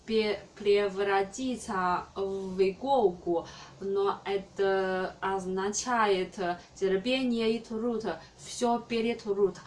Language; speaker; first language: Russian; non-native, learner; Chinese